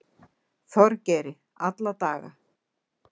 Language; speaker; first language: Icelandic; native; Icelandic